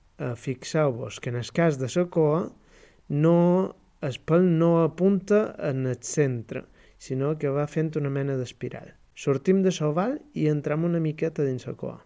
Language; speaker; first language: Catalan; native; Catalan